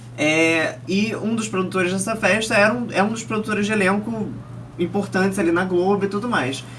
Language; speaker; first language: Portuguese; early bilingual, other home language; Chinese